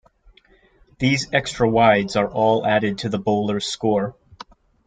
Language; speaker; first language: English; native; English